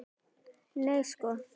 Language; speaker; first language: Icelandic; native; Icelandic